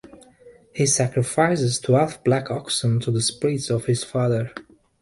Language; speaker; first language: English; native; English